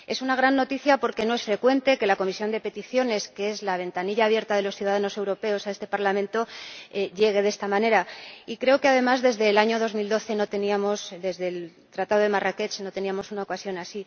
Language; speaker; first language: Spanish; native; Spanish